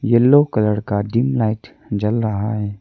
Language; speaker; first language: Hindi; early bilingual, other home language; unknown